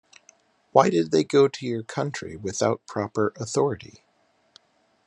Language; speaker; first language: English; native; English